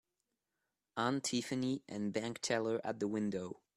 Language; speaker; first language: English; non-native, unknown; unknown